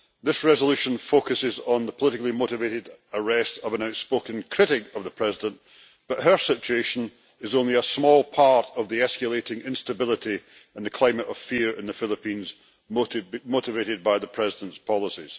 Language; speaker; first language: English; native; English